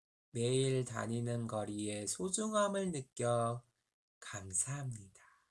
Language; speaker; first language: Korean; native; Korean